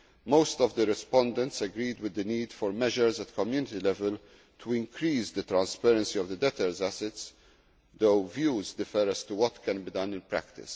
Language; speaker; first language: English; non-native, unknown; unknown